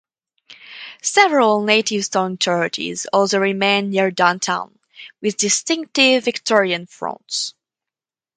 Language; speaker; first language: English; non-native, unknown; French